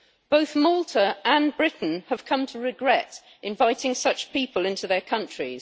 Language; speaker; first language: English; native; English